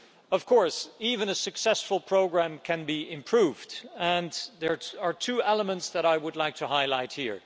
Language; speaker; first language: English; non-native, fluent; Dutch